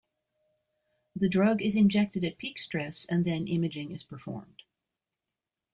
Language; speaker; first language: English; native; English